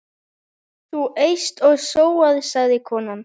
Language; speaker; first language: Icelandic; native; Icelandic